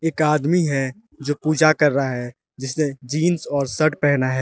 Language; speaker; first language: Hindi; non-native, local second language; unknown